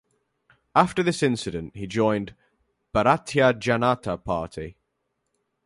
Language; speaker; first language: English; native; English